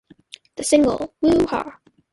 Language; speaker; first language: English; native; English